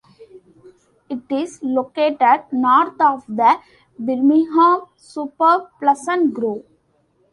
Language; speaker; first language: English; non-native, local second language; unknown